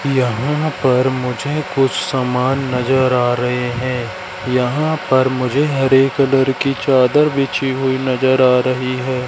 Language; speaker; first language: Hindi; native; Hindi